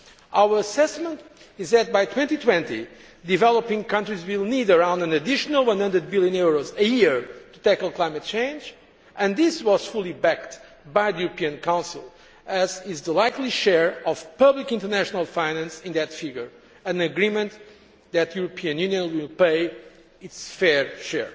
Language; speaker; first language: English; non-native, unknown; Portuguese